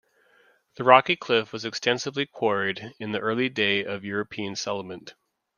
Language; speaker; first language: English; native; English